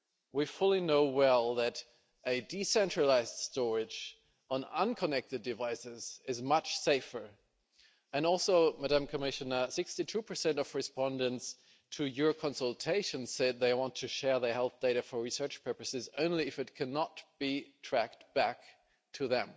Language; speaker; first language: English; non-native, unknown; German